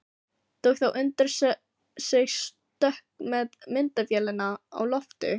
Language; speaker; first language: Icelandic; non-native, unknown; Filipino